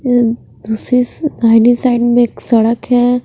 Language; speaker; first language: Hindi; non-native, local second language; Punjabi